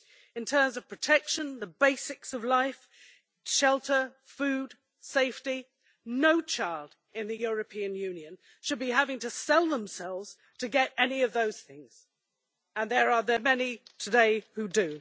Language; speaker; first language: English; native; English